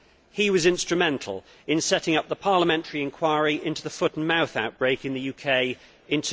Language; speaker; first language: English; native; English